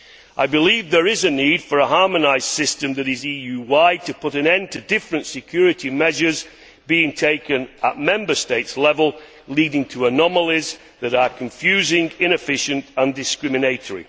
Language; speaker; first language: English; native; English